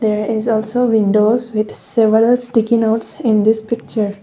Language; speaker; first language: English; non-native, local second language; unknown